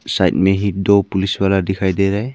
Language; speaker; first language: Hindi; non-native, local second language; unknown